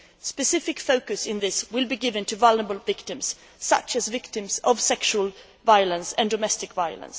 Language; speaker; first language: English; non-native, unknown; Swedish